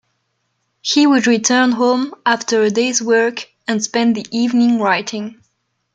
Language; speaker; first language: English; non-native, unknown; French